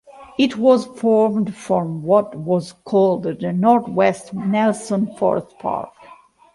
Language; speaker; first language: English; non-native, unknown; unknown